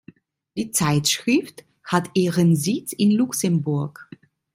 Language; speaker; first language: German; non-native, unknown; Italian